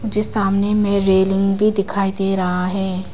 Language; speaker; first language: Hindi; non-native, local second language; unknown